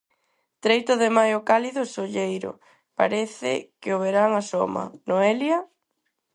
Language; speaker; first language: Galician; non-native, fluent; Spanish